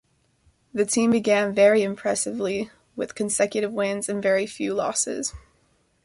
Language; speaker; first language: English; native; English